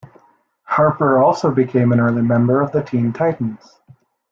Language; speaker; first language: English; native; English